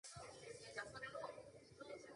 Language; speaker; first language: English; native; English